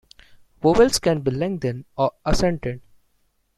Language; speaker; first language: English; non-native, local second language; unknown